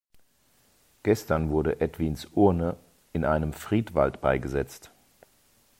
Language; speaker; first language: German; native; German